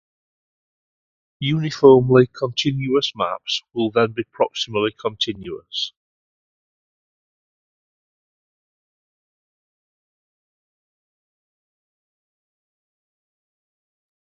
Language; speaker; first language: English; native; English